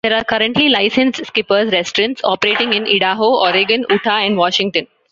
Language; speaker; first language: English; non-native, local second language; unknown